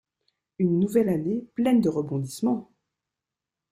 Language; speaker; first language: French; native; French